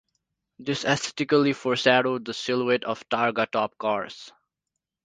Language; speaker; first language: English; non-native, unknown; Nepali